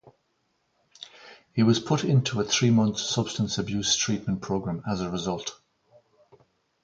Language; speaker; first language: English; native; English